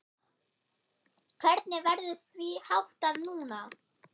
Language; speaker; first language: Icelandic; non-native, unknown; German